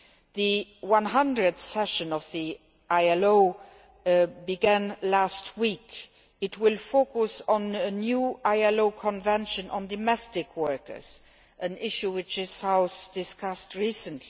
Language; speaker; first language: English; non-native, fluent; Luxembourgish